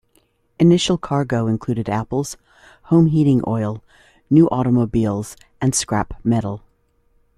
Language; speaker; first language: English; native; English